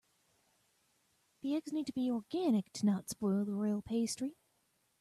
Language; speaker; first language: English; native; English